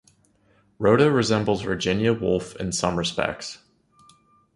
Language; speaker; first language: English; native; English